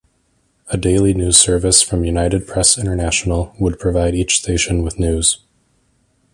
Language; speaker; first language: English; native; English